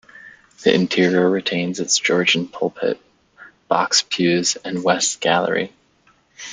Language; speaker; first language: English; native; English